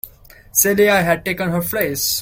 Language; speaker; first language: English; non-native, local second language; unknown